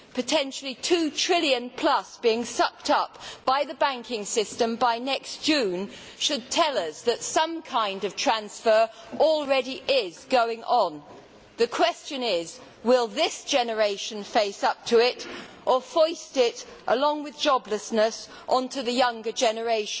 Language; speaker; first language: English; native; English